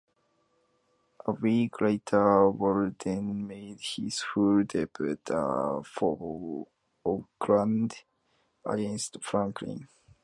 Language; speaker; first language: English; non-native, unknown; Japanese